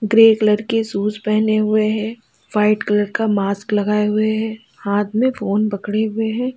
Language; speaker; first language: Hindi; native; Hindi